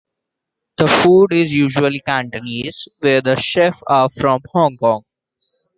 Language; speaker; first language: English; non-native, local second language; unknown